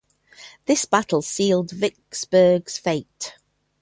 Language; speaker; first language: English; native; English